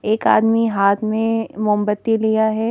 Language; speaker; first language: Hindi; native; Hindi